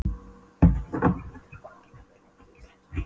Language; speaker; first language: Icelandic; non-native, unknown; Polish